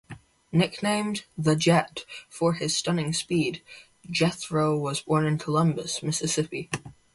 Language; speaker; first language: English; native; English